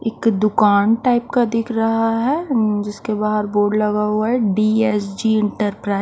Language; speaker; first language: Hindi; native; Hindi